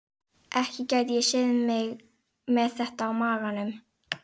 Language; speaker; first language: Icelandic; native; Icelandic